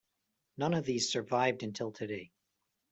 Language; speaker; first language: English; native; English